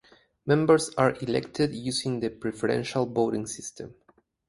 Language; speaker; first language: English; native; English